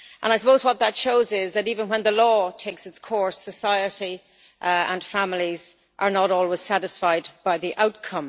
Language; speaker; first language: English; native; English